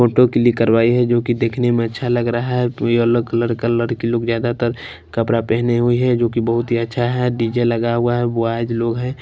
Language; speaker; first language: Hindi; non-native, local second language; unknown